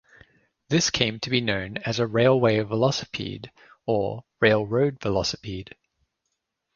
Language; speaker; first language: English; native; English